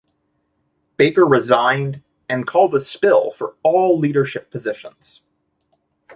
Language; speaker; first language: English; native; English